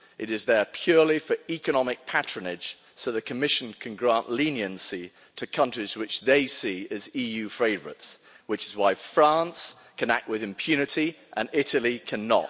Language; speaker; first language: English; native; English